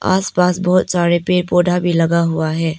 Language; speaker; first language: Hindi; non-native, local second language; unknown